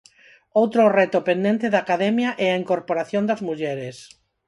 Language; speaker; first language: Galician; non-native, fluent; Spanish